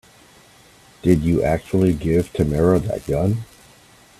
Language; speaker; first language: English; native; English